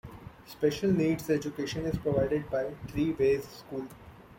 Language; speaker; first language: English; non-native, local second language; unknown